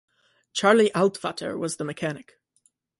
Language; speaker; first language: English; native; English